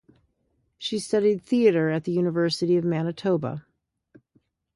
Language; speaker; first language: English; native; English